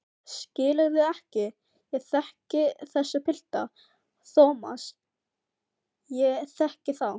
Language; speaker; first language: Icelandic; non-native, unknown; Filipino